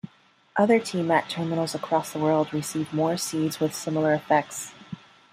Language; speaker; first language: English; non-native, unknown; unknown